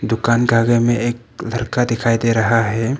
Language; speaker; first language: Hindi; non-native, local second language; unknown